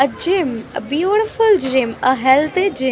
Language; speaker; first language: English; non-native, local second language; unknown